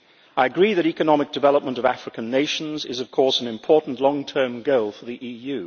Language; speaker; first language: English; native; English